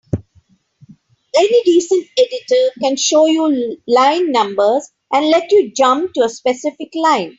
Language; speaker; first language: English; non-native, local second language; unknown